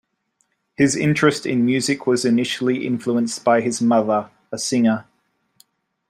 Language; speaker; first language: English; native; English